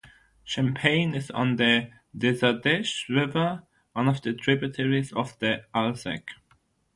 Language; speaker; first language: English; non-native, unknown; German